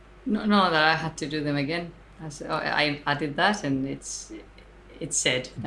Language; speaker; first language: English; non-native, fluent; Spanish